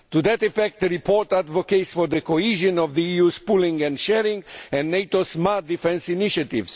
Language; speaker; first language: English; non-native, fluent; Romanian